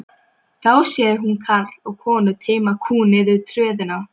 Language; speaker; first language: Icelandic; non-native, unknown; Polish